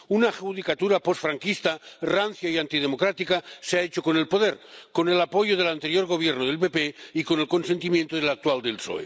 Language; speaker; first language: Spanish; non-native, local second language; Catalan